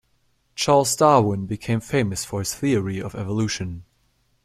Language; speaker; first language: English; non-native, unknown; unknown